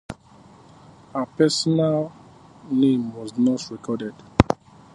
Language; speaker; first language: English; native; English